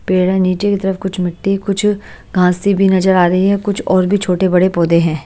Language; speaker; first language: Hindi; native; Hindi